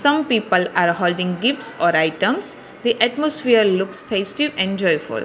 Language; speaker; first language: English; non-native, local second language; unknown